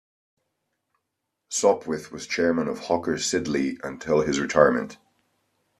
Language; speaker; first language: English; native; English